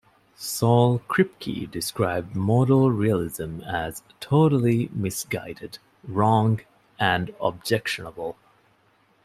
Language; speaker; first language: English; non-native, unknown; Divehi